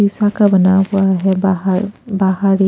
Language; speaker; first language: Hindi; non-native, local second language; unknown